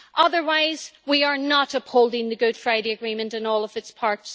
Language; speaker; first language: English; native; English